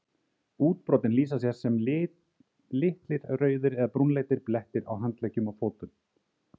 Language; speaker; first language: Icelandic; native; Icelandic